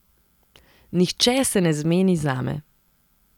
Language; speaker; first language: Slovenian; non-native, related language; Serbian